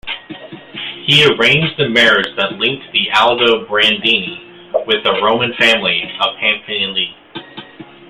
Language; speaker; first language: English; native; English